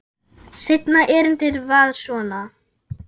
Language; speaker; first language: Icelandic; non-native, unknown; German